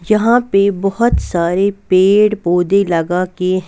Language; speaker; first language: Hindi; non-native, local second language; Punjabi